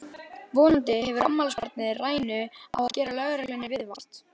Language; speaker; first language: Icelandic; native; Icelandic